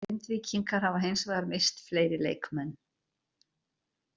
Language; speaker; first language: Icelandic; native; Icelandic